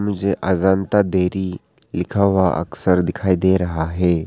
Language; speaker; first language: Hindi; non-native, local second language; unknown